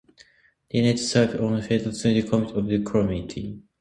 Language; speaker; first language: English; non-native, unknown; Japanese